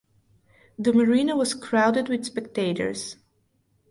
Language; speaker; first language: English; non-native, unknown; Bulgarian